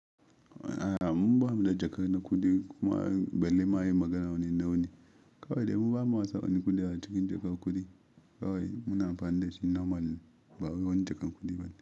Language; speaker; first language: Hausa; non-native, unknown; Yoruba